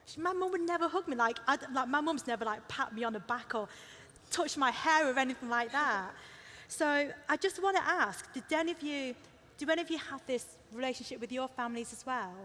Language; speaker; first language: English; early bilingual, other home language; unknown